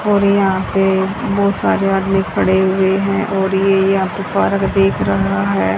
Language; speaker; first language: Hindi; native; Hindi